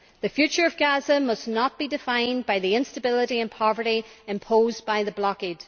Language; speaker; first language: English; native; English